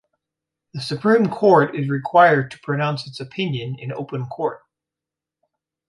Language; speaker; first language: English; native; English